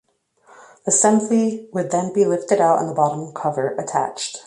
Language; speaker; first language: English; native; English